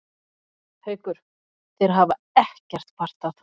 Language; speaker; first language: Icelandic; native; Icelandic